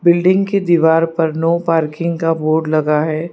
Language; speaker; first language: Hindi; non-native, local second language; Gujarati